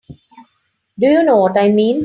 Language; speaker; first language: English; non-native, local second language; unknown